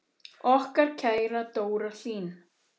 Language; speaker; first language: Icelandic; native; Icelandic